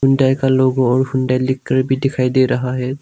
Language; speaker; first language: Hindi; non-native, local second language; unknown